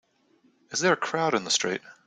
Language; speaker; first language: English; native; English